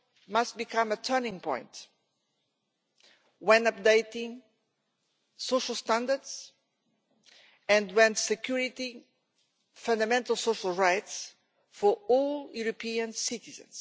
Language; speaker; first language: English; non-native, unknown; Portuguese